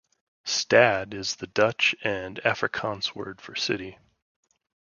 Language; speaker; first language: English; native; English